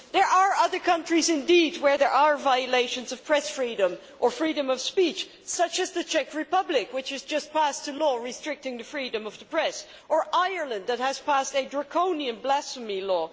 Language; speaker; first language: English; non-native, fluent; Dutch